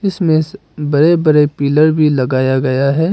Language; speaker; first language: Hindi; non-native, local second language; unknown